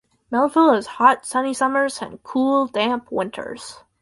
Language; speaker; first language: English; native; English